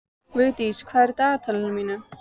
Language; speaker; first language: Icelandic; native; Icelandic